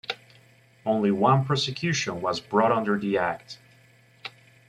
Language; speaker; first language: English; native; English